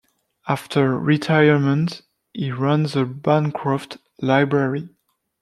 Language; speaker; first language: English; non-native, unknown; French